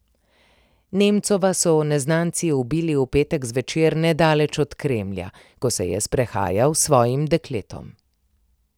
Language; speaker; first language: Slovenian; native; Slovenian